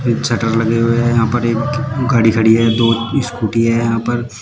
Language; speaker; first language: Hindi; native; Hindi